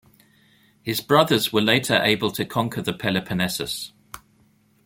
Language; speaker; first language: English; native; English